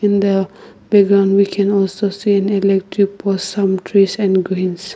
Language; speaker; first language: English; non-native, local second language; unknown